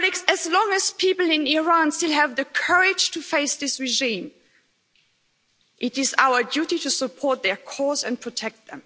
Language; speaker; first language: English; non-native, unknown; German